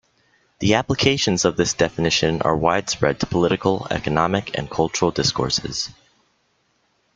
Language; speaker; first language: English; native; English